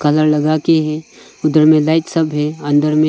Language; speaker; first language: Hindi; non-native, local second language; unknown